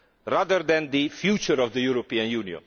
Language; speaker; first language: English; non-native, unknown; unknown